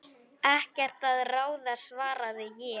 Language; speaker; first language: Icelandic; non-native, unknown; Polish